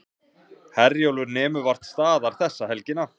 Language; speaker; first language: Icelandic; native; Icelandic